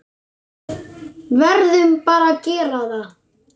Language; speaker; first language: Icelandic; native; Icelandic